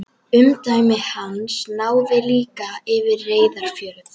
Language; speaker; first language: Icelandic; native; Icelandic